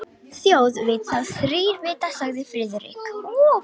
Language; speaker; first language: Icelandic; non-native, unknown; Romanian